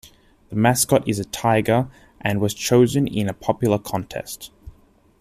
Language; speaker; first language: English; native; English